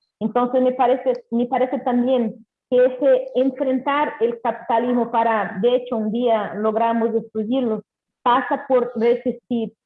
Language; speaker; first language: Spanish; non-native, related language; Portuguese